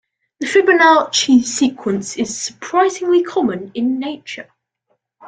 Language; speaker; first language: English; native; English